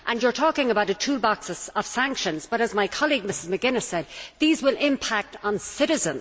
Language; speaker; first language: English; native; English